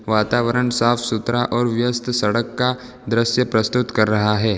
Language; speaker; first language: Hindi; non-native, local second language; Gujarati